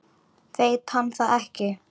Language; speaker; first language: Icelandic; native; Icelandic